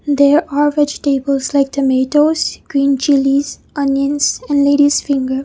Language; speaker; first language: English; non-native, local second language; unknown